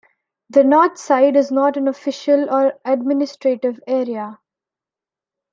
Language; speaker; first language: English; non-native, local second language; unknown